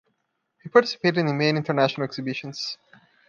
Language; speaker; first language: English; non-native, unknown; Portuguese